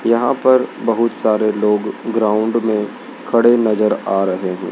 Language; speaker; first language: Hindi; native; Hindi